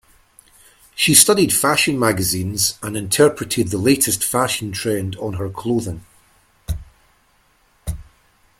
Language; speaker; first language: English; native; English